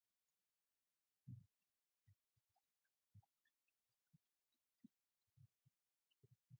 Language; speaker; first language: English; non-native, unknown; Mongolian